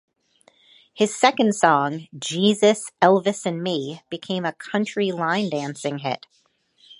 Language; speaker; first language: English; native; English